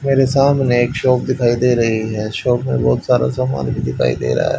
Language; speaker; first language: Hindi; native; Hindi